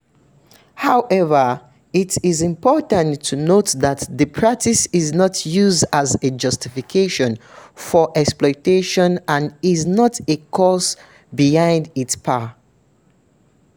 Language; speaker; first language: English; non-native, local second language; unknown